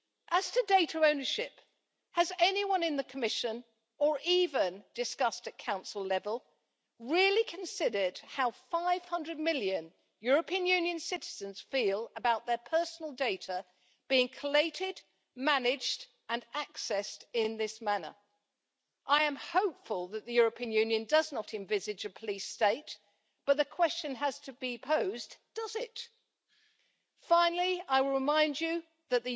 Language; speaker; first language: English; native; English